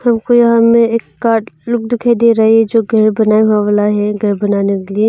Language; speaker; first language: Hindi; non-native, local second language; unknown